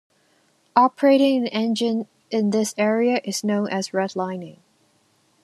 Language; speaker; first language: English; non-native, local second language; Cantonese